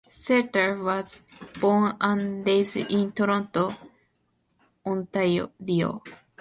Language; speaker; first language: English; non-native, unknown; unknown